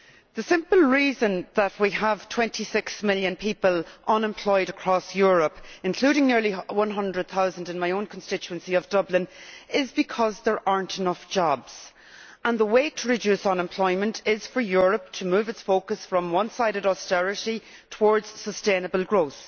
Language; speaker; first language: English; native; English